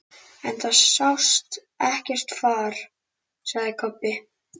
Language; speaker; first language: Icelandic; native; Icelandic